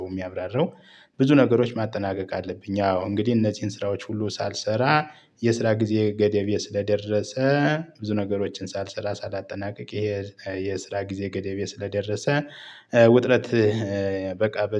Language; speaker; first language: Amharic; native; Amharic